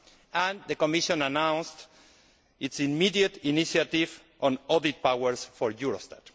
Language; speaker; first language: English; non-native, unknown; Spanish